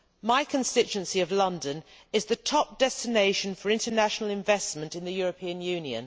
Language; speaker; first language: English; native; English